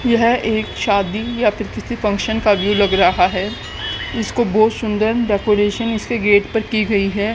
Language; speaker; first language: Hindi; native; Hindi